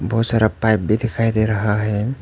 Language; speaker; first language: Hindi; non-native, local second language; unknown